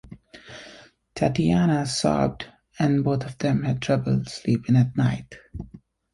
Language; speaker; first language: English; native; English